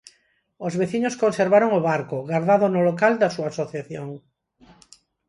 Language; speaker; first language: Galician; non-native, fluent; Spanish